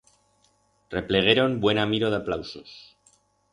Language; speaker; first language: Aragonese; non-native, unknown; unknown